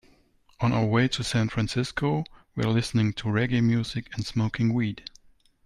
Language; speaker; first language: English; native; English